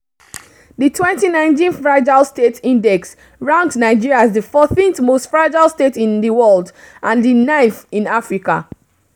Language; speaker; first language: English; non-native, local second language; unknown